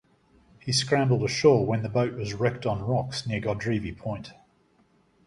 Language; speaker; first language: English; native; English